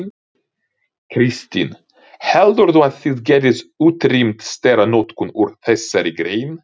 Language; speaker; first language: Icelandic; non-native, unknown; Ukrainian